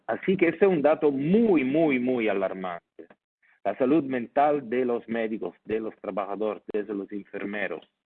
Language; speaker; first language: Spanish; non-native, fluent; Italian